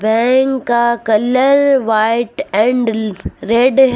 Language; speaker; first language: Hindi; native; Hindi